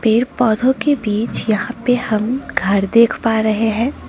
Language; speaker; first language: Hindi; non-native, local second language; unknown